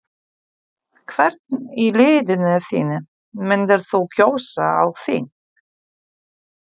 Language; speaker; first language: Icelandic; non-native, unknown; Polish